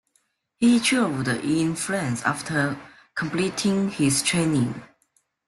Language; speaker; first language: English; non-native, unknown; Chinese